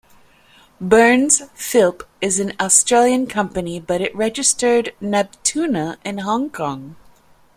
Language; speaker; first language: English; native; English